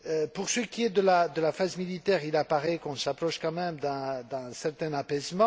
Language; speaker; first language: French; non-native, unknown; Romanian